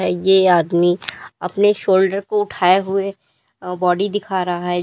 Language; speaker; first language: Hindi; native; Hindi